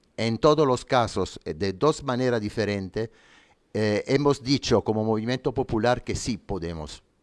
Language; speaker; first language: Spanish; non-native, fluent; Italian